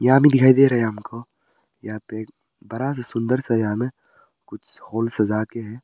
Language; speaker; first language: Hindi; early bilingual, other home language; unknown